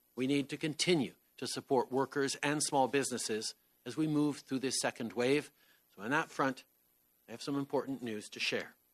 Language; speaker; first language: English; early bilingual, other home language; French